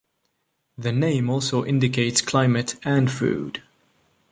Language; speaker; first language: English; non-native, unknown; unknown